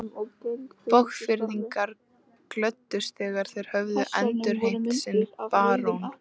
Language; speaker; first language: Icelandic; native; Icelandic